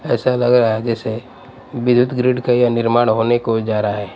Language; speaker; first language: Hindi; non-native, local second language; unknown